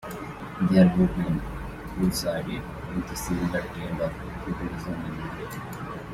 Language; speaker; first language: English; native; English